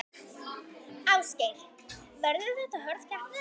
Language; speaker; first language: Icelandic; native; Icelandic